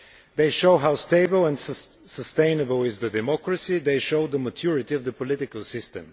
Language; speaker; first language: English; non-native, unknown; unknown